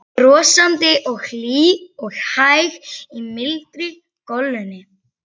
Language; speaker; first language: Icelandic; native; Icelandic